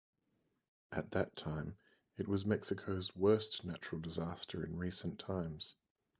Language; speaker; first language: English; native; English